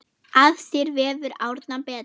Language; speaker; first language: Icelandic; non-native, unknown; German